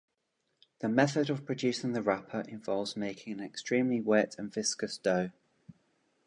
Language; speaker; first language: English; native; English